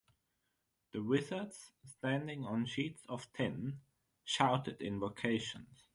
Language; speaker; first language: English; non-native, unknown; German